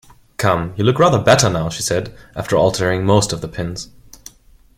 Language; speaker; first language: English; non-native, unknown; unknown